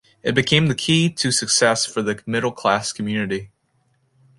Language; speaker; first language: English; native; English